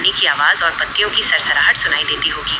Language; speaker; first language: Hindi; native; Hindi